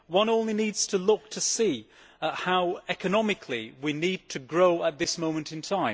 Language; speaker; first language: English; native; English